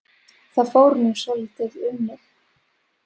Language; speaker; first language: Icelandic; non-native, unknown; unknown